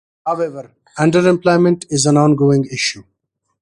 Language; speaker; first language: English; non-native, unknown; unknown